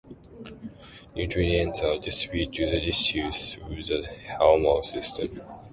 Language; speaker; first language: English; non-native, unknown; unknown